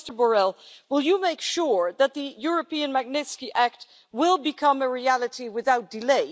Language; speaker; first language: English; non-native, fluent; Dutch